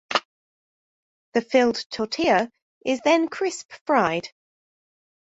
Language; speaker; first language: English; native; English